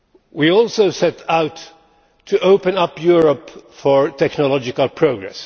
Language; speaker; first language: English; non-native, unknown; Finnish